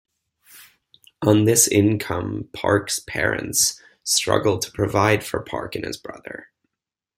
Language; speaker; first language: English; native; English